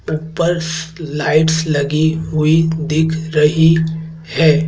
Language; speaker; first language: Hindi; native; Hindi